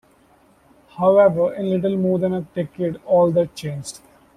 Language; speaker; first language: English; non-native, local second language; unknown